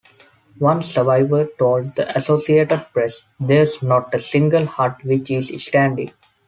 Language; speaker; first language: English; non-native, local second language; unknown